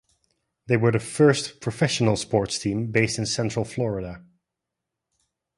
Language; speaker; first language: English; non-native, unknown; Dutch